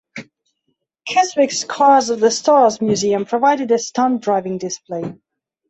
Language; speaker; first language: English; non-native, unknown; Belarusian